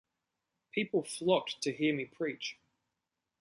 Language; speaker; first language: English; native; English